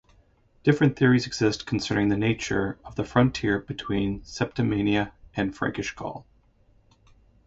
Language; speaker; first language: English; native; English